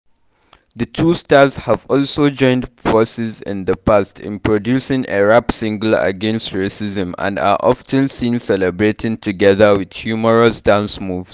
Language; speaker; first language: English; non-native, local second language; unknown